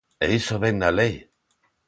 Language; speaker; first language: Galician; non-native, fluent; Spanish